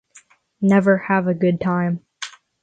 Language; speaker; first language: English; native; English